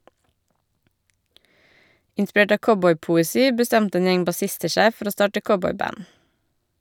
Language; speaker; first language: Norwegian; native; Norwegian